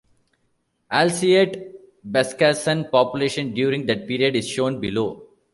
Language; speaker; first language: English; non-native, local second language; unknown